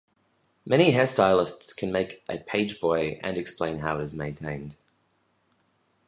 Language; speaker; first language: English; native; English